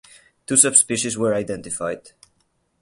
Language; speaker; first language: English; non-native, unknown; Catalan